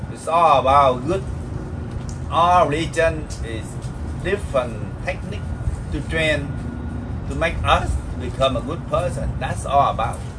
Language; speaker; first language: English; non-native, learner; Vietnamese